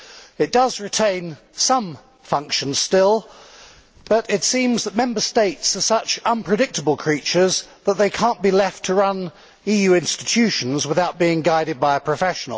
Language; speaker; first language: English; native; English